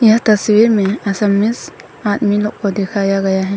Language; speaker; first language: Hindi; non-native, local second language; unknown